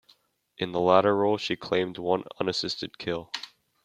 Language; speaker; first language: English; native; English